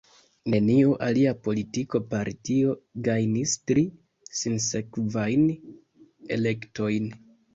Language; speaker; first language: Esperanto; non-native, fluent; Kinyarwanda